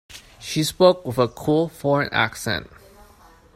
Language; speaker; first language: English; non-native, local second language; Cantonese